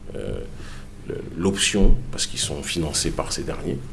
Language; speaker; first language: French; native; French